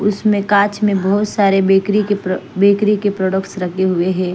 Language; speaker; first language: Hindi; non-native, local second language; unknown